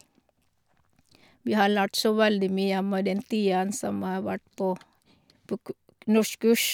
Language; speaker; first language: Norwegian; non-native, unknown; Filipino